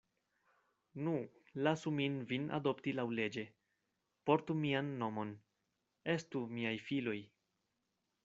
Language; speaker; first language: Esperanto; non-native, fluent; Spanish